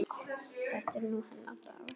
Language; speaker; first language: Icelandic; native; Icelandic